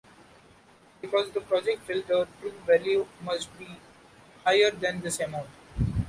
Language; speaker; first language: English; non-native, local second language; Marathi